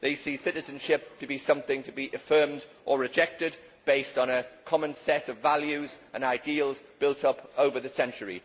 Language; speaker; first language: English; native; English